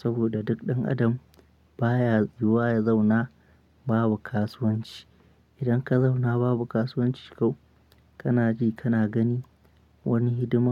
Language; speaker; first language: Hausa; non-native, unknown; Akan